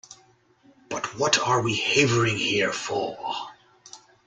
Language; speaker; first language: English; native; English